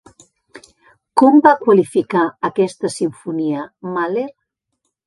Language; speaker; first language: Catalan; native; Catalan